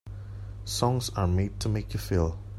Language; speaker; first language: English; non-native, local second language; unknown